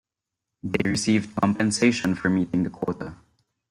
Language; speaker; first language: English; non-native, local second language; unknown